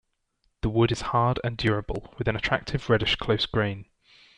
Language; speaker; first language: English; native; English